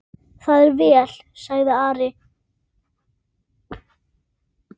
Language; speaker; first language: Icelandic; native; Icelandic